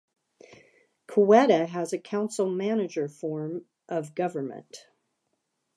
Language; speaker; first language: English; native; English